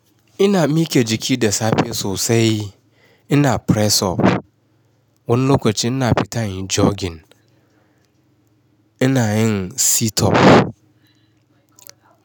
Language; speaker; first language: Hausa; non-native, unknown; Yoruba